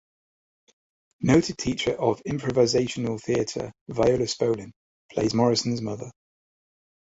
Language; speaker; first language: English; native; English